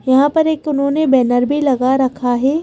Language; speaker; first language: Hindi; native; Hindi